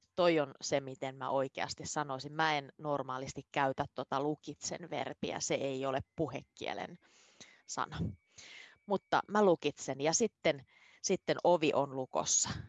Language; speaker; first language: Finnish; native; Finnish